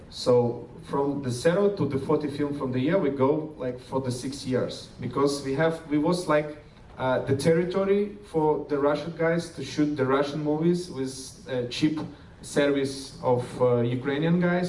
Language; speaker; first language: English; non-native, fluent; Ukrainian